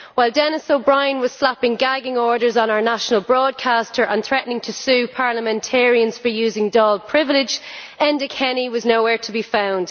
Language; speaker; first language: English; native; English